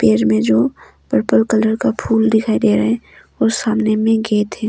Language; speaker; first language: Hindi; non-native, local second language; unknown